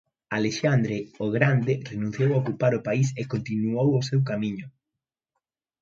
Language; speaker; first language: Galician; native; Galician